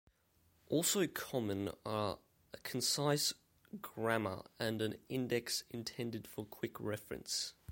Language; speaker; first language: English; native; English